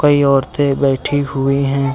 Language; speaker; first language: Hindi; native; Hindi